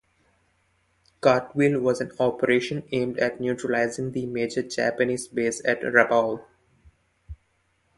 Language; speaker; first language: English; non-native, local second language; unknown